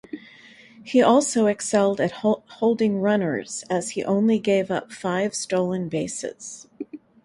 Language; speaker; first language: English; native; English